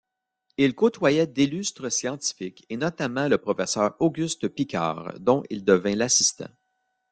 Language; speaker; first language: French; native; French